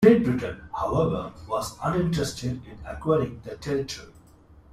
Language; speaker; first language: English; non-native, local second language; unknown